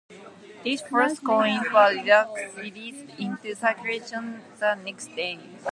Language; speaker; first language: English; non-native, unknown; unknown